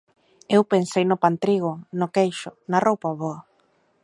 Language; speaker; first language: Galician; native; Galician